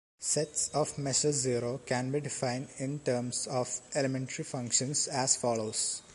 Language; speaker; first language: English; non-native, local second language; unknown